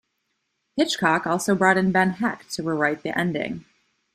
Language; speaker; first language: English; native; English